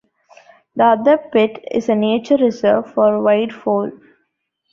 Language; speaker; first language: English; non-native, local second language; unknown